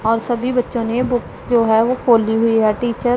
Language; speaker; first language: Hindi; non-native, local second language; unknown